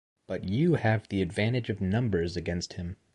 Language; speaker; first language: English; native; English